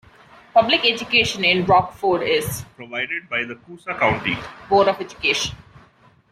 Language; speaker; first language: English; non-native, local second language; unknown